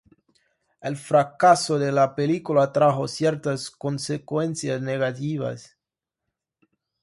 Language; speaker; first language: Spanish; non-native, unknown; Portuguese